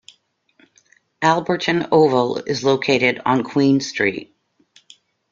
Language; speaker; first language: English; native; English